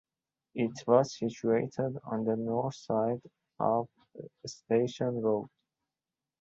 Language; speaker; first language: English; non-native, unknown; Persian